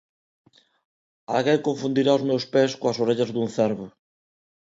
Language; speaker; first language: Galician; non-native, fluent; Spanish